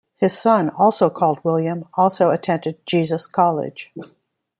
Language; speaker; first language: English; native; English